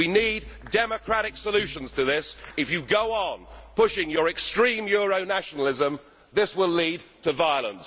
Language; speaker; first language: English; native; English